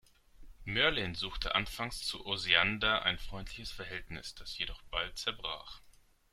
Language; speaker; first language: German; non-native, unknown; Greek